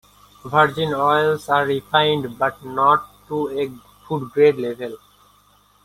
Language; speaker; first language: English; non-native, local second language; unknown